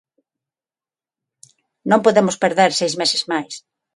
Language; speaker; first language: Galician; non-native, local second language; Spanish